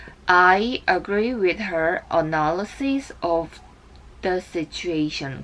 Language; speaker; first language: English; non-native, learner; Korean